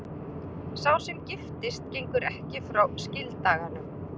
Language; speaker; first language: Icelandic; native; Icelandic